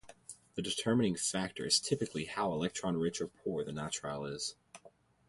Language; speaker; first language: English; native; English